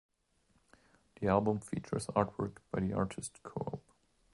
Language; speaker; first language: English; non-native, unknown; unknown